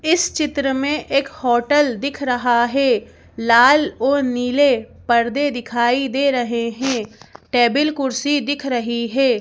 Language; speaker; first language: Hindi; native; Hindi